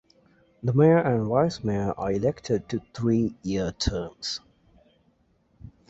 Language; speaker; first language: English; native; English